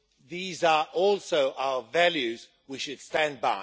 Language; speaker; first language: English; non-native, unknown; Swedish